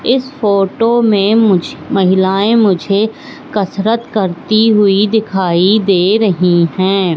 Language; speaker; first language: Hindi; native; Hindi